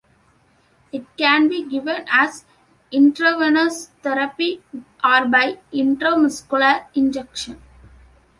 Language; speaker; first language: English; non-native, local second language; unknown